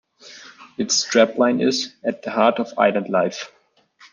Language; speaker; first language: English; non-native, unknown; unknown